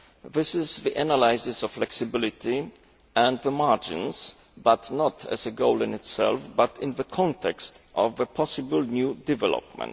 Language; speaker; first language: English; non-native, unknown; Polish